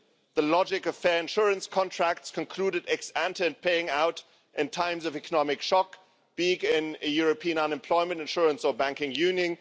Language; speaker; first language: English; non-native, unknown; German